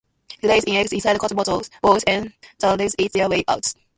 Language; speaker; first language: English; non-native, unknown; Japanese